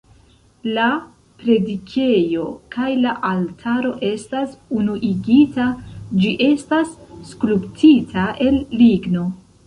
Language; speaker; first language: Esperanto; non-native, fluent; Central Kurdish